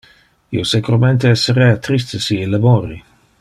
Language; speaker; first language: Interlingua; non-native, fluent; Dutch